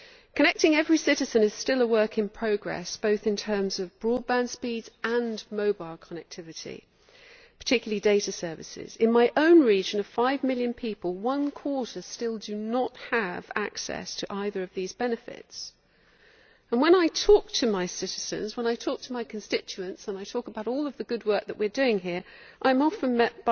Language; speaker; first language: English; native; English